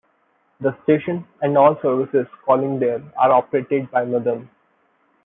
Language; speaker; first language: English; non-native, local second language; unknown